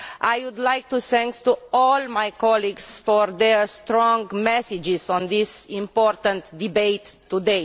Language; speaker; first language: English; non-native, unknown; Romanian